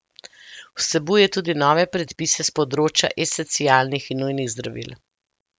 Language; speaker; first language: Slovenian; native; Slovenian